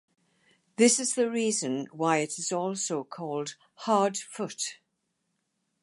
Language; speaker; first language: English; native; English